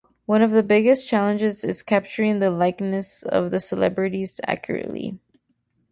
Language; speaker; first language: English; native; English